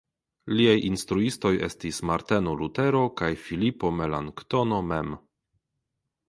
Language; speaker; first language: Esperanto; non-native, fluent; Polish